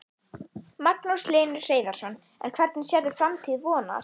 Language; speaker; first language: Icelandic; native; Icelandic